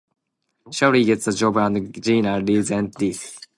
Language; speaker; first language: English; non-native, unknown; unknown